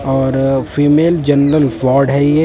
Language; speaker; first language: Hindi; non-native, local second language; Punjabi